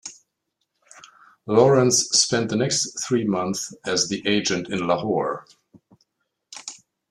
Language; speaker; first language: English; non-native, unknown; German